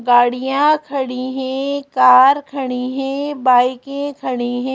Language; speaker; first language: Hindi; native; Hindi